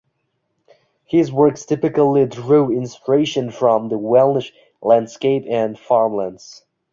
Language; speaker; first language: English; non-native, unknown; Uzbek